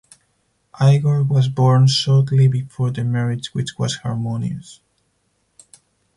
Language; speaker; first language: English; non-native, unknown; Spanish